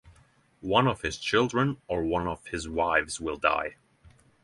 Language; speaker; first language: English; non-native, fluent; Norwegian